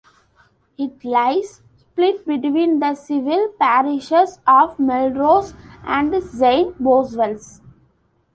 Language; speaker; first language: English; non-native, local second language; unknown